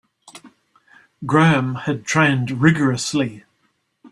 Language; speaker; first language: English; native; English